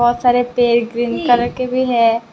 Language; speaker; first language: Hindi; non-native, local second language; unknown